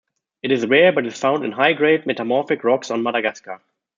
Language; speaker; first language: English; non-native, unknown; German